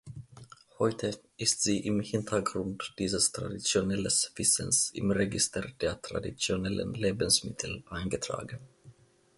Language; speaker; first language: German; non-native, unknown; Finnish